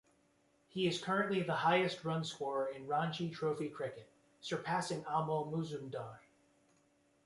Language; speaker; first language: English; native; English